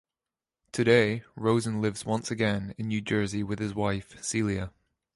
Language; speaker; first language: English; native; English